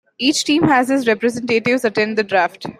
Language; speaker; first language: English; non-native, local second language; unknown